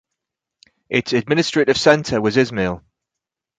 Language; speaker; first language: English; native; English